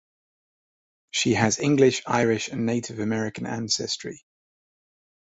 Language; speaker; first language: English; native; English